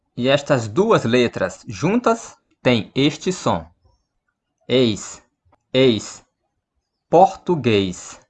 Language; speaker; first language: Portuguese; native; Portuguese